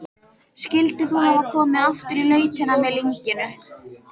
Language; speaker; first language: Icelandic; native; Icelandic